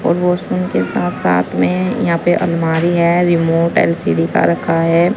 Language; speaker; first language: Hindi; native; Hindi